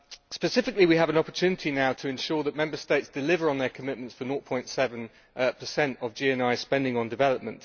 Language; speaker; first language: English; native; English